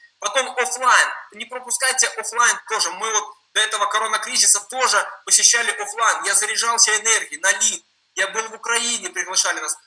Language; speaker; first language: Russian; non-native, related language; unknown